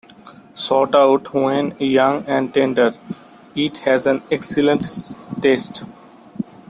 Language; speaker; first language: English; non-native, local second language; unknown